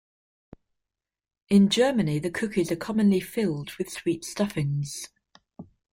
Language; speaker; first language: English; native; English